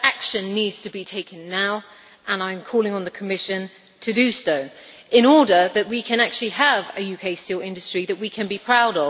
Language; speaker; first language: English; native; English